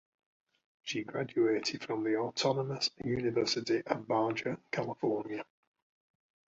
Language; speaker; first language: English; native; English